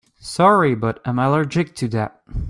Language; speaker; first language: English; native; English